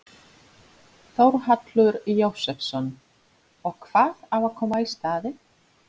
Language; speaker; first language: Icelandic; non-native, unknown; Polish